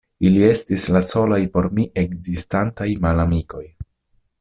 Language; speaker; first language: Esperanto; non-native, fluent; Italian